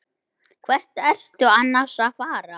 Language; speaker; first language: Icelandic; native; Icelandic